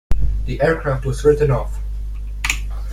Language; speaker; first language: English; non-native, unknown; Polish